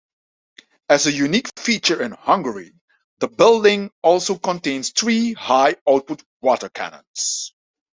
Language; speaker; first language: English; non-native, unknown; Dutch